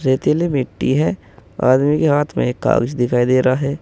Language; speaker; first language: Hindi; native; Hindi